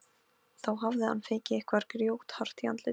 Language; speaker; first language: Icelandic; non-native, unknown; Polish